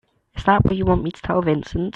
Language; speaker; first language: English; native; English